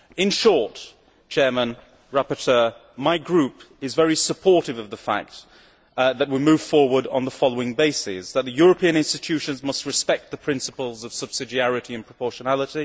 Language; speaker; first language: English; native; English